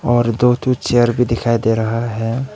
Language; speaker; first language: Hindi; non-native, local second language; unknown